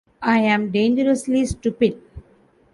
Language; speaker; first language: English; non-native, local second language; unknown